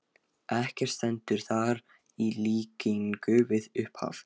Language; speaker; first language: Icelandic; non-native, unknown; Lithuanian